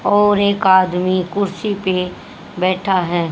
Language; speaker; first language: Hindi; native; Hindi